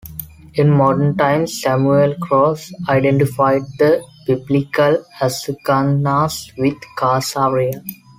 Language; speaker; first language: English; non-native, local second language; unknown